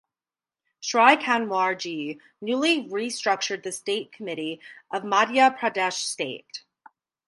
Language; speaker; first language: English; native; English